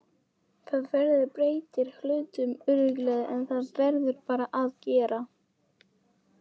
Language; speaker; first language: Icelandic; non-native, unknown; Polish